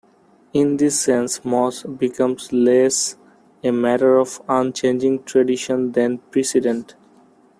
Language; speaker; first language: English; non-native, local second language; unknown